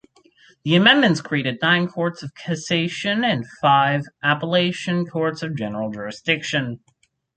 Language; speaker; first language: English; native; English